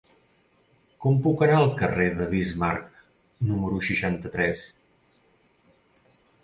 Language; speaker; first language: Catalan; native; Catalan